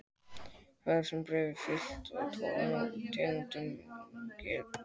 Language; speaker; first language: Icelandic; native; Icelandic